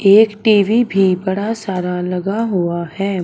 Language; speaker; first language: Hindi; non-native, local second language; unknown